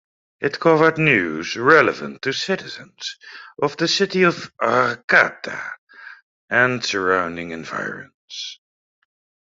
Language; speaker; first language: English; native; English